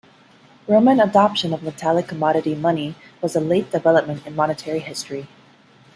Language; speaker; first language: English; non-native, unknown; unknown